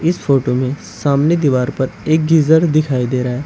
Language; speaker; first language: Hindi; native; Hindi